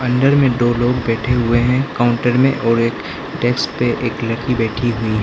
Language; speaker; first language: Hindi; non-native, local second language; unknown